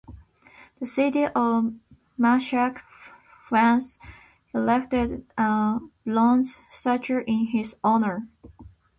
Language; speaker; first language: English; non-native, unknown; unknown